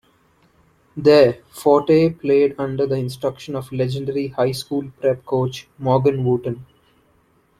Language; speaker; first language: English; non-native, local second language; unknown